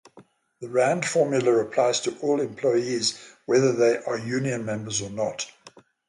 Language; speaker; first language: English; native; English